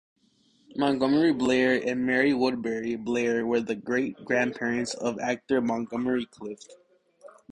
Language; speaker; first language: English; native; English